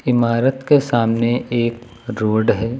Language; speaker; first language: Hindi; native; Hindi